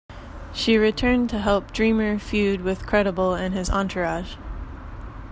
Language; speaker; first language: English; native; English